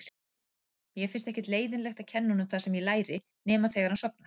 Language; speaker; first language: Icelandic; native; Icelandic